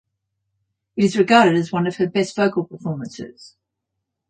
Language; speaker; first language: English; native; English